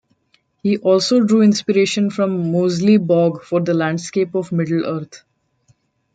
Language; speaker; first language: English; non-native, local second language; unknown